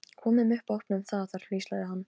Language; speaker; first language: Icelandic; non-native, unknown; Polish